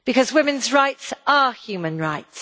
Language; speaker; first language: English; native; English